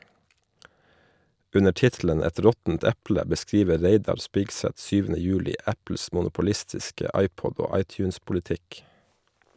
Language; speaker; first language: Norwegian; native; Norwegian